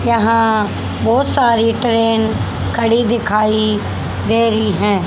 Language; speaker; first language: Hindi; native; Hindi